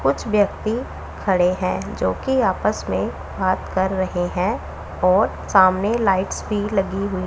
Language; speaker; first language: Hindi; non-native, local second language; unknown